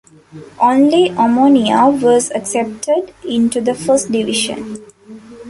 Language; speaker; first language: English; non-native, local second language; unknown